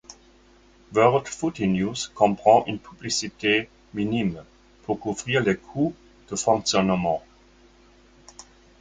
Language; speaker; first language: French; non-native, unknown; German